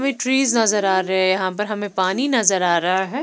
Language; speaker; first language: Hindi; non-native, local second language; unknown